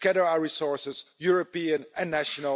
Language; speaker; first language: English; non-native, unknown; Dutch